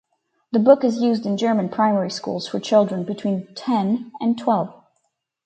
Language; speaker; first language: English; native; English